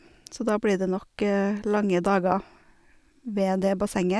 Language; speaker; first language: Norwegian; native; Norwegian